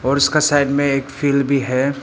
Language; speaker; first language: Hindi; non-native, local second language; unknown